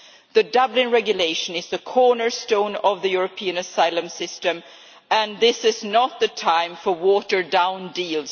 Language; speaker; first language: English; non-native, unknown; Swedish